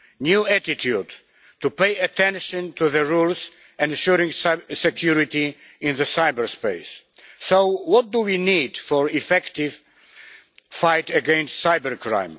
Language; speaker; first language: English; non-native, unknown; Polish